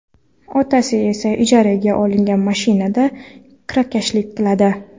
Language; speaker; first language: Uzbek; non-native, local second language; Kara-Kalpak